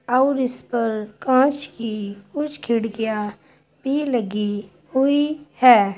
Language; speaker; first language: Hindi; native; Hindi